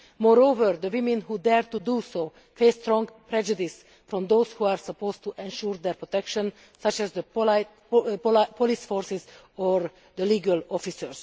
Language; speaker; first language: English; non-native, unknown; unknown